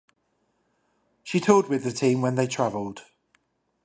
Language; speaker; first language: English; native; English